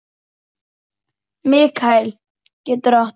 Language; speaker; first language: Icelandic; native; Icelandic